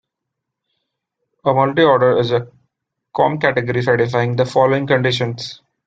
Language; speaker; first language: English; non-native, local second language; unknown